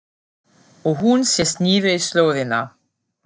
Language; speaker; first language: Icelandic; non-native, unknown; German